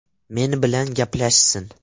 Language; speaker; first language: Uzbek; non-native, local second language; Russian